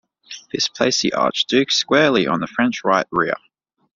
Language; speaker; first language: English; native; English